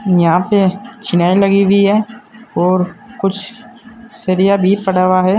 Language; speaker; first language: Hindi; native; Hindi